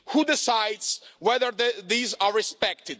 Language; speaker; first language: English; non-native, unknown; Italian